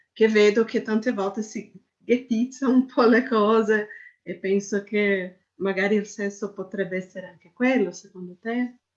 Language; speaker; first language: Italian; non-native, fluent; Portuguese